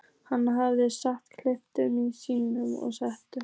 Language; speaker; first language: Icelandic; native; Icelandic